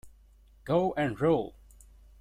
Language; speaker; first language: English; non-native, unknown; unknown